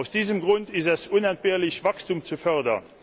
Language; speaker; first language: German; non-native, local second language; Luxembourgish